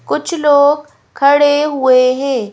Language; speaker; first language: Hindi; native; Hindi